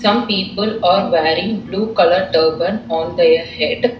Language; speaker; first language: English; non-native, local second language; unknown